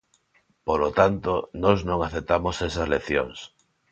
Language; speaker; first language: Galician; non-native, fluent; Spanish